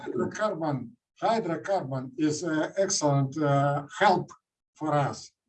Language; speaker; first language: English; non-native, learner; Russian